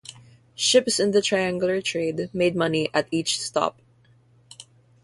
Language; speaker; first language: English; non-native, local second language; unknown